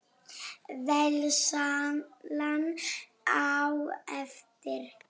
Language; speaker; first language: Icelandic; non-native, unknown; Polish